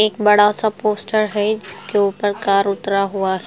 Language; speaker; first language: Hindi; non-native, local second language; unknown